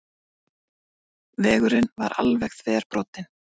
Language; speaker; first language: Icelandic; native; Icelandic